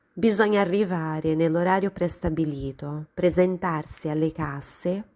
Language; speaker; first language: Italian; non-native, fluent; Portuguese